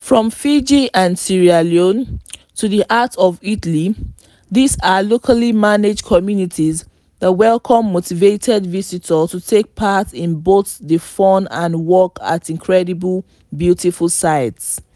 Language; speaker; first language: English; non-native, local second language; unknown